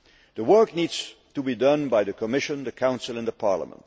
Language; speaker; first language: English; non-native, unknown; Dutch